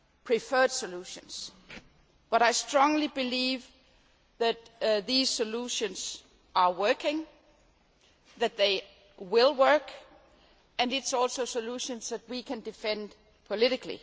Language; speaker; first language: English; non-native, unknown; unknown